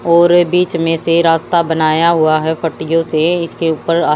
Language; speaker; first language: Hindi; native; Hindi